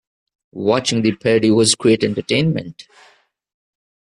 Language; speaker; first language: English; non-native, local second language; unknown